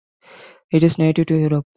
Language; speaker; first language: English; non-native, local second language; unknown